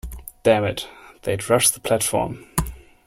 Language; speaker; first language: English; non-native, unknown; German